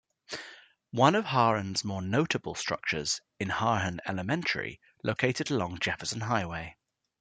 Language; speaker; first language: English; native; English